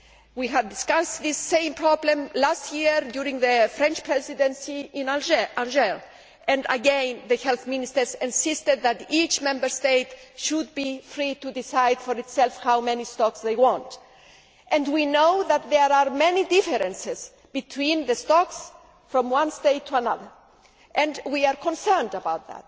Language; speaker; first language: English; non-native, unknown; Greek